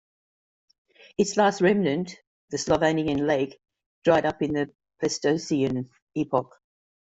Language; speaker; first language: English; native; English